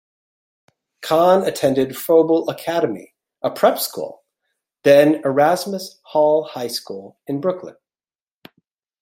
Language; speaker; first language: English; native; English